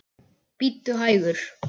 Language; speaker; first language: Icelandic; native; Icelandic